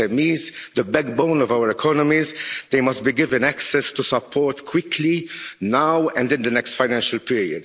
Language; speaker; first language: English; non-native, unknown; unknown